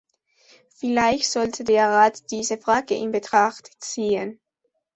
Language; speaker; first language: German; non-native, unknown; Spanish